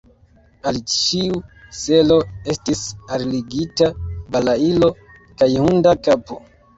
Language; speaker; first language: Esperanto; non-native, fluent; Kinyarwanda